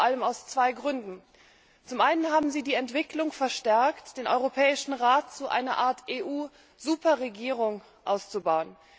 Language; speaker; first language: German; native; German